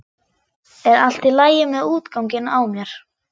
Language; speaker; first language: Icelandic; non-native, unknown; German